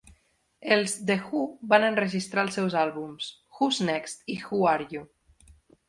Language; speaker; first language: Catalan; native; Catalan